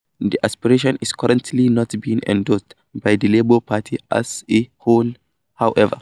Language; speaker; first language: English; non-native, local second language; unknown